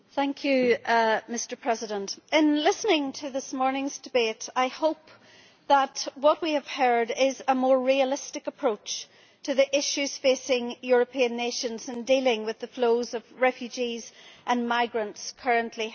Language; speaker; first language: English; native; English